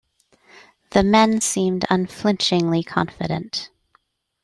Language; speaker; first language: English; native; English